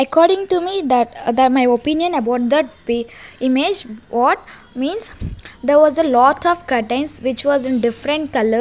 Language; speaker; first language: English; non-native, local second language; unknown